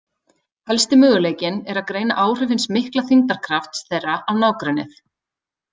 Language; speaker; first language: Icelandic; native; Icelandic